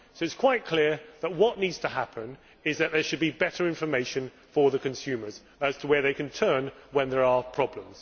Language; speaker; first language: English; native; English